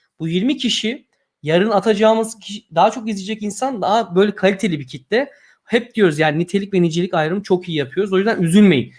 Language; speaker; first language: Turkish; native; Turkish